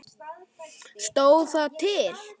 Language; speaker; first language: Icelandic; native; Icelandic